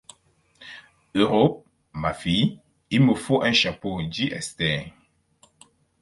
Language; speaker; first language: French; non-native, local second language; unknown